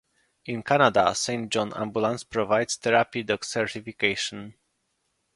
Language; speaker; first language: English; non-native, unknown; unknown